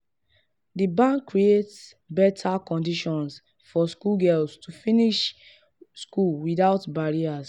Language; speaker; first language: English; non-native, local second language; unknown